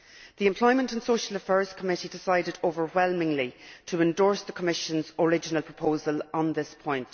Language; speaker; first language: English; native; English